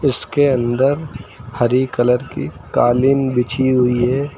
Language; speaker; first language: Hindi; native; Hindi